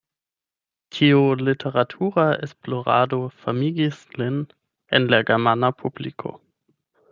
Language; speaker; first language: Esperanto; non-native, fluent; German